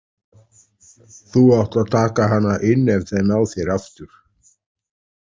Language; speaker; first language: Icelandic; native; Icelandic